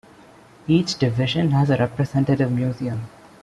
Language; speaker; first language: English; non-native, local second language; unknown